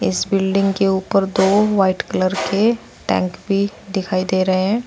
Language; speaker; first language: Hindi; native; Hindi